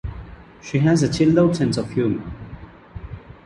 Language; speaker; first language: English; non-native, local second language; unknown